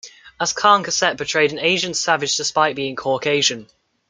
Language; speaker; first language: English; native; English